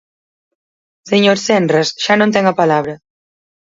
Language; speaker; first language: Galician; native; Galician